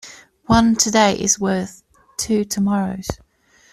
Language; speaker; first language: English; native; English